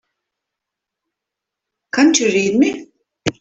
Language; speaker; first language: English; native; English